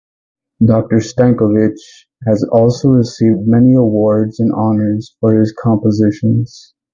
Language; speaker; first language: English; native; English